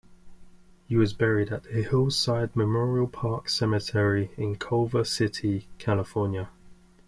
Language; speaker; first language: English; native; English